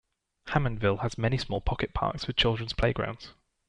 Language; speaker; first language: English; native; English